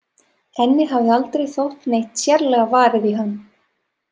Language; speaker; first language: Icelandic; non-native, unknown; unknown